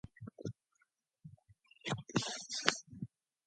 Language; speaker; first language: English; non-native, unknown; Mongolian